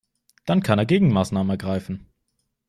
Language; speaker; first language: German; native; German